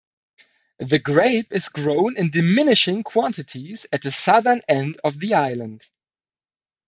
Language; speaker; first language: English; non-native, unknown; German